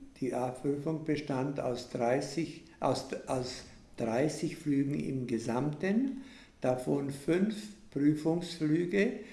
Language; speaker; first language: German; native; German